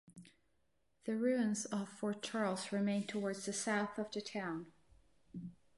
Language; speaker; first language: English; non-native, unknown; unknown